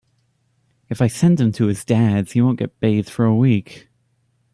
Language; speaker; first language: English; native; English